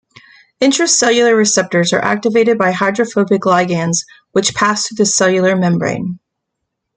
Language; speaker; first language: English; native; English